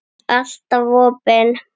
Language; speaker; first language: Icelandic; native; Icelandic